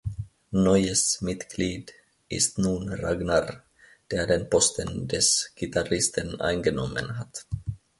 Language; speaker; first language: German; non-native, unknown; Finnish